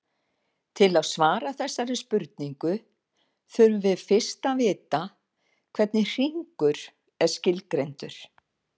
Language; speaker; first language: Icelandic; native; Icelandic